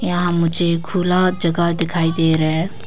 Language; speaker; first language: Hindi; non-native, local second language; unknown